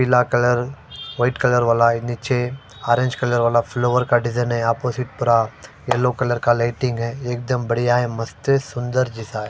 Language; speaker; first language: Hindi; non-native, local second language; Punjabi